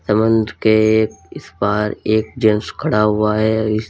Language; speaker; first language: Hindi; native; Hindi